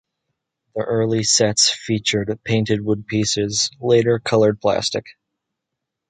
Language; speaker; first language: English; native; English